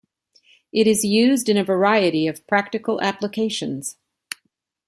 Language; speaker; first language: English; native; English